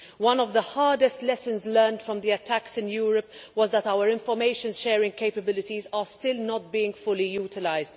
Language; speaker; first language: English; non-native, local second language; Maltese